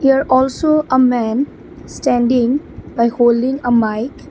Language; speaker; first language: English; non-native, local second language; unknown